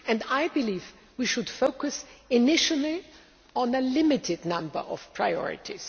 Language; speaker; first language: English; non-native, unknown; German